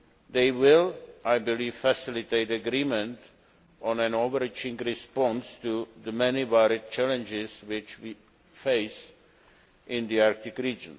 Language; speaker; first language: English; non-native, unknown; Czech